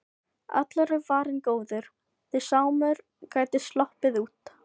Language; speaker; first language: Icelandic; non-native, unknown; Filipino